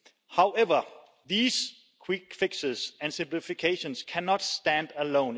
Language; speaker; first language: English; non-native, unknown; Danish